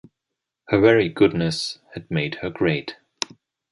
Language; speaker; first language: English; non-native, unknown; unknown